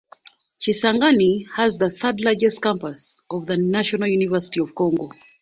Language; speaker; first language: English; non-native, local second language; Ganda